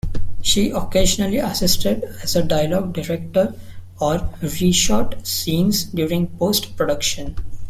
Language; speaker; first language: English; non-native, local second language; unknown